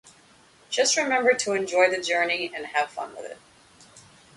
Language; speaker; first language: English; native; English